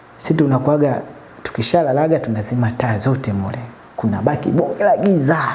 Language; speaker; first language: Swahili; native; Swahili